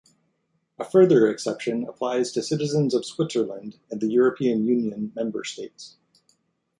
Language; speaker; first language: English; native; English